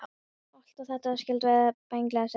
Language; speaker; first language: Icelandic; non-native, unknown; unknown